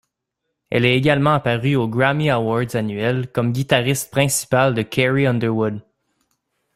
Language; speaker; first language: French; native; French